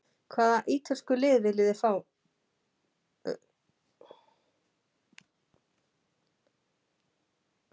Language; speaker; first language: Icelandic; native; Icelandic